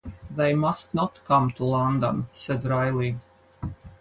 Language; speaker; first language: English; non-native, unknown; Latvian